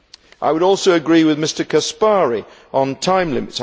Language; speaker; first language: English; native; English